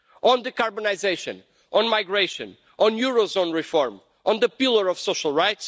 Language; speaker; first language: English; non-native, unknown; Portuguese